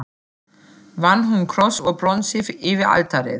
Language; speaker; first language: Icelandic; non-native, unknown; German